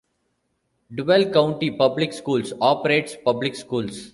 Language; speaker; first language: English; non-native, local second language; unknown